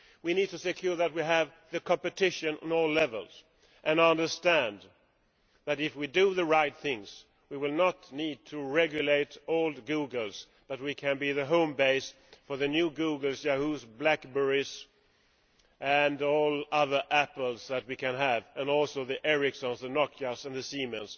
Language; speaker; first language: English; non-native, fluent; Swedish